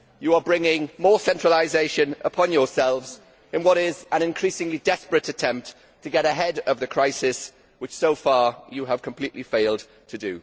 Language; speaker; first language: English; native; English